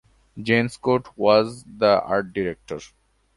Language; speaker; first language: English; non-native, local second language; Bangla